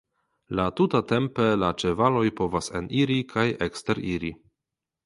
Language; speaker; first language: Esperanto; non-native, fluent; Polish